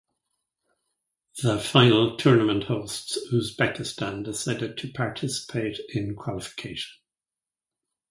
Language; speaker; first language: English; native; English